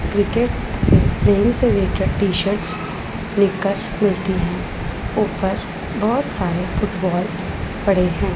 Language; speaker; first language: Hindi; non-native, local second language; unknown